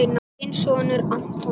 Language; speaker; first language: Icelandic; native; Icelandic